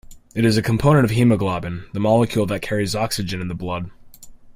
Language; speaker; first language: English; native; English